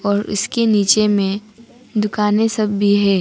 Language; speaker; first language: Hindi; non-native, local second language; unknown